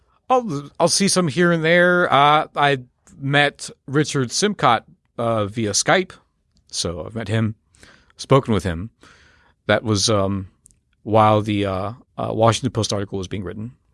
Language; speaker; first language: English; native; English